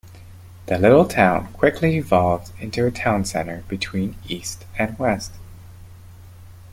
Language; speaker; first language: English; native; English